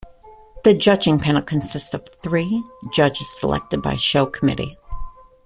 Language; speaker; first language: English; native; English